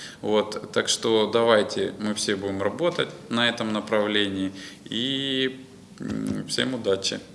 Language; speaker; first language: Russian; native; Russian